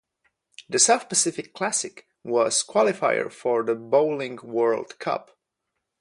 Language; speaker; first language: English; non-native, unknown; Polish